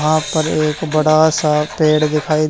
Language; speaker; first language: Hindi; native; Hindi